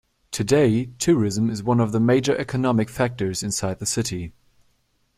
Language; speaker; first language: English; non-native, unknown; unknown